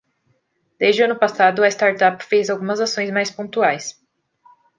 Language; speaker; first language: Portuguese; native; Portuguese